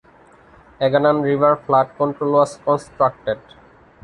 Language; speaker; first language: English; non-native, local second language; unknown